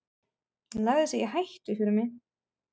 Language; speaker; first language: Icelandic; non-native, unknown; German